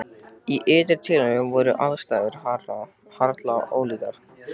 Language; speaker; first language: Icelandic; native; Icelandic